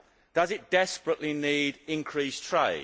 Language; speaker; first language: English; native; English